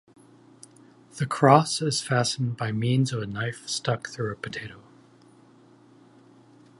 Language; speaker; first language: English; native; English